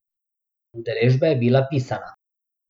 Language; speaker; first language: Slovenian; non-native, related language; Bosnian